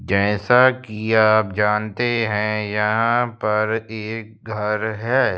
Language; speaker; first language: Hindi; native; Hindi